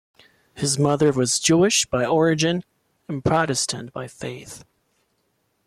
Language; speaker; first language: English; non-native, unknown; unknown